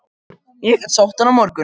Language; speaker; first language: Icelandic; non-native, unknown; Macedonian